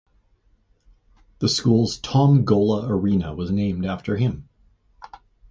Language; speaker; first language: English; native; English